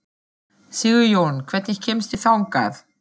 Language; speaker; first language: Icelandic; non-native, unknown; German